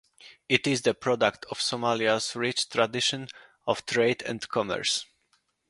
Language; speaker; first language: English; non-native, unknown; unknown